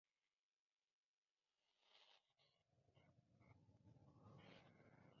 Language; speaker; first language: English; non-native, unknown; Spanish